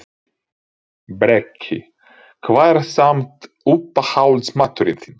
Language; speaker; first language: Icelandic; non-native, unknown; Ukrainian